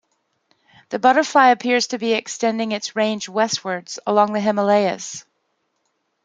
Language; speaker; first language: English; native; English